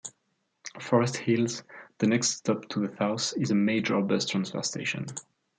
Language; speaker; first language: English; non-native, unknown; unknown